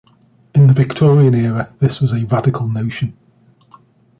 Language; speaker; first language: English; native; English